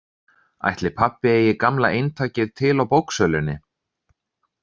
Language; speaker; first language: Icelandic; native; Icelandic